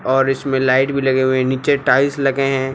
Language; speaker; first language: Hindi; native; Hindi